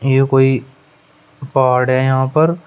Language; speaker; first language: Hindi; native; Hindi